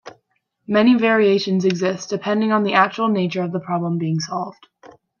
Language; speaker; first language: English; native; English